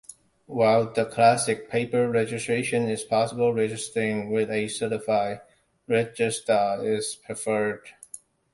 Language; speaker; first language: English; non-native, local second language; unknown